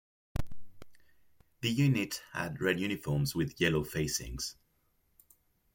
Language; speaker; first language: English; non-native, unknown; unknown